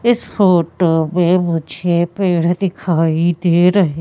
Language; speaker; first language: Hindi; native; Hindi